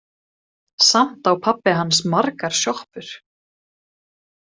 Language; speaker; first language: Icelandic; non-native, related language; Swedish